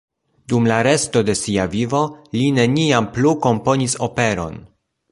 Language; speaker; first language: Esperanto; non-native, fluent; Polish